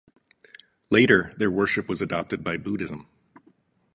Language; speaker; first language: English; native; English